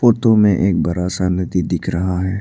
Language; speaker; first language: Hindi; non-native, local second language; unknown